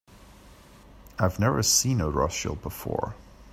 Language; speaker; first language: English; native; English